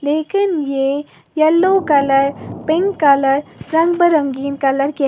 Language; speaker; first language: Hindi; native; Hindi